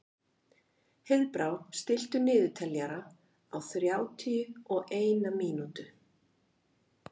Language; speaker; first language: Icelandic; native; Icelandic